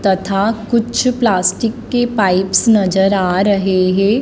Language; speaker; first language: Hindi; native; Hindi